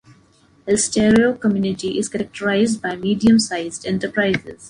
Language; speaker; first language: English; non-native, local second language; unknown